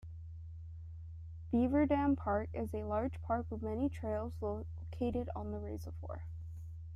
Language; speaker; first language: English; native; English